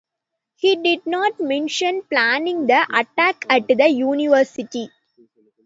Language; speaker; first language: English; non-native, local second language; Tamil